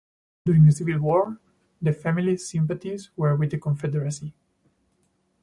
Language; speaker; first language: English; non-native, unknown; Spanish